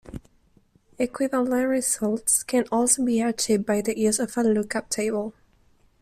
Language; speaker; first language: English; non-native, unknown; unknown